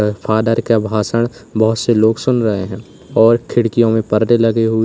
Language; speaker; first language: Hindi; native; Hindi